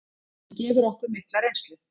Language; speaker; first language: Icelandic; native; Icelandic